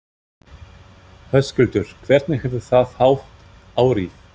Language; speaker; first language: Icelandic; non-native, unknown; German